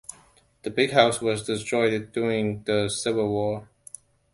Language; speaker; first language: English; non-native, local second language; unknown